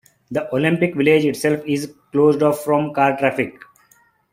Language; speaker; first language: English; non-native, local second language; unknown